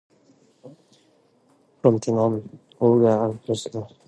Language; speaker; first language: English; non-native, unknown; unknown